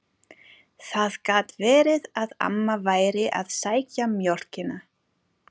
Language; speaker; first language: Icelandic; non-native, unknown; German